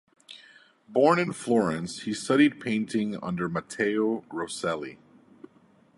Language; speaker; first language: English; native; English